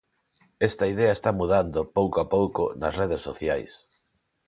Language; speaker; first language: Galician; non-native, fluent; Spanish